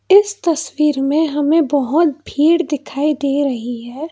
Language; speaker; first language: Hindi; non-native, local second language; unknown